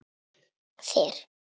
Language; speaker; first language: Icelandic; non-native, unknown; Italian